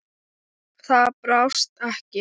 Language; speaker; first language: Icelandic; non-native, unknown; Thai